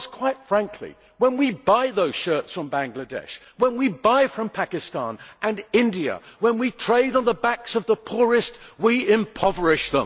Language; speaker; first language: English; native; English